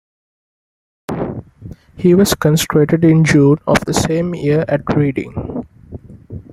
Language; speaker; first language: English; non-native, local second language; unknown